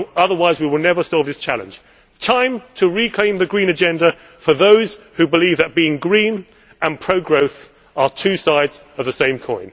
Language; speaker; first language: English; native; English